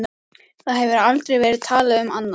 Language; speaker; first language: Icelandic; native; Icelandic